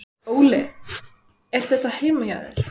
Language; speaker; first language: Icelandic; native; Icelandic